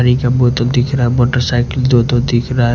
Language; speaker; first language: Hindi; non-native, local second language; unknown